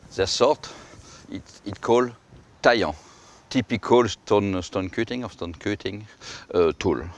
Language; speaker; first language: English; non-native, learner; French